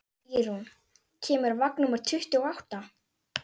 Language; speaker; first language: Icelandic; native; Icelandic